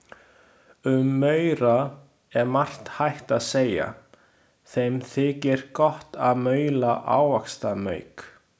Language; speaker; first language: Icelandic; non-native, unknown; Chinese